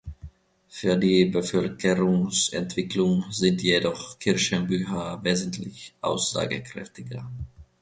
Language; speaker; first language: German; non-native, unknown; Finnish